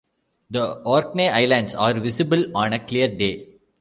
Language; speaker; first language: English; non-native, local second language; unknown